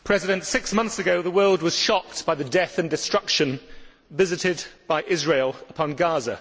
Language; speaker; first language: English; native; English